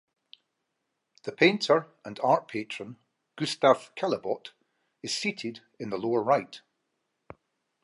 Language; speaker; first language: English; native; English